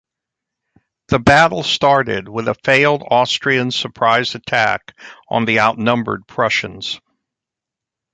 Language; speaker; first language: English; native; English